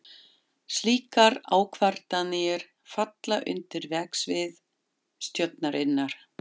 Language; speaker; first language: Icelandic; non-native, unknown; German